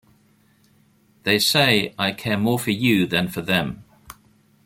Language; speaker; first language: English; native; English